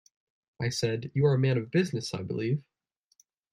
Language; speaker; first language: English; native; English